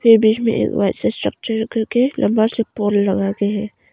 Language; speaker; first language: Hindi; non-native, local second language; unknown